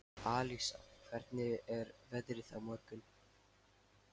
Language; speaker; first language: Icelandic; non-native, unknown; Lithuanian